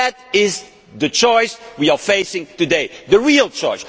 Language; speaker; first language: English; non-native, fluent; Dutch